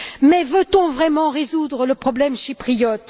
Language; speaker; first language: French; native; French